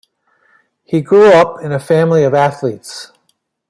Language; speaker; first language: English; native; English